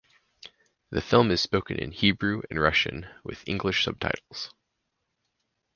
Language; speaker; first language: English; native; English